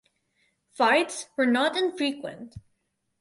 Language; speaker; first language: English; native; English